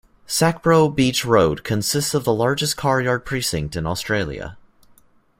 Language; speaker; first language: English; native; English